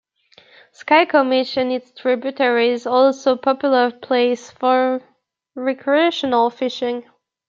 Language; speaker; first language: English; native; English